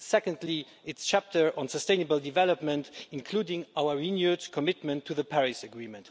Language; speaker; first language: English; non-native, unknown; Luxembourgish